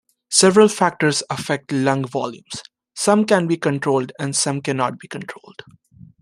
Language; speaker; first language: English; native; English